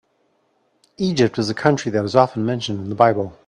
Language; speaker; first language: English; native; English